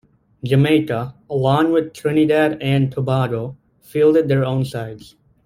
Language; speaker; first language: English; native; English